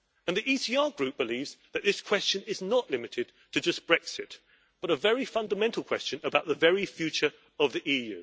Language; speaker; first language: English; native; English